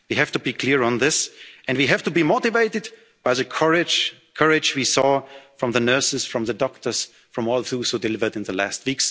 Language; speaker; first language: English; non-native, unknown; German